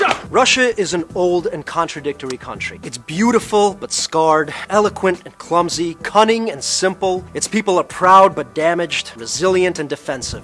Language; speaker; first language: English; early bilingual, other home language; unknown